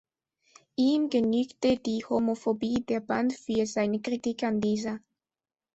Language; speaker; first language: German; non-native, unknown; Spanish